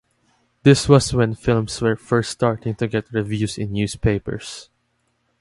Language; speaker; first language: English; non-native, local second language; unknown